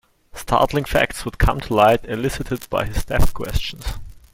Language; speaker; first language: English; non-native, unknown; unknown